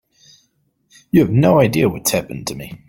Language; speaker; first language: English; native; English